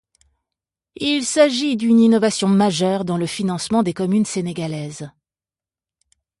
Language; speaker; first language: French; native; French